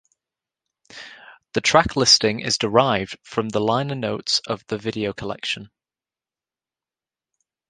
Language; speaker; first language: English; native; English